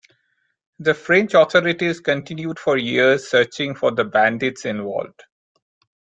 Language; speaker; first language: English; non-native, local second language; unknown